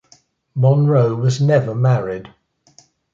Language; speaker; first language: English; native; English